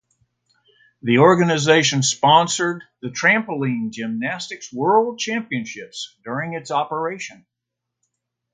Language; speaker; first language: English; native; English